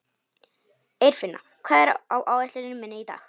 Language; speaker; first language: Icelandic; non-native, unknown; Polish